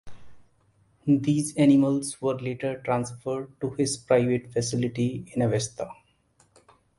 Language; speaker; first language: English; non-native, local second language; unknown